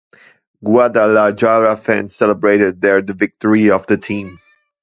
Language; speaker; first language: English; non-native, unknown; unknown